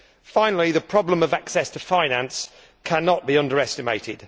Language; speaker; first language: English; native; English